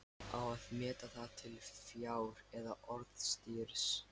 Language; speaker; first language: Icelandic; non-native, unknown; Lithuanian